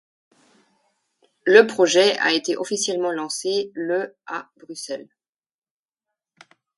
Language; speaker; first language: French; non-native, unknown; German